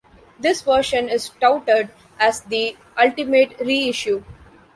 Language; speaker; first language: English; non-native, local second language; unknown